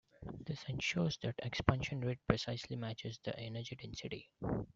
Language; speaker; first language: English; non-native, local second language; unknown